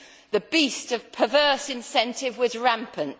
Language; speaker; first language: English; native; English